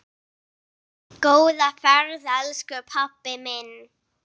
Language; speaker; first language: Icelandic; non-native, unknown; English